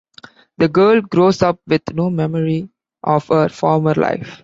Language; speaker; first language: English; non-native, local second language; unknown